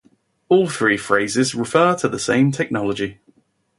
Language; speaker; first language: English; native; English